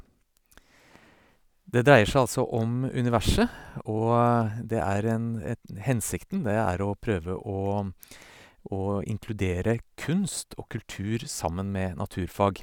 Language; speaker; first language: Norwegian; native; Norwegian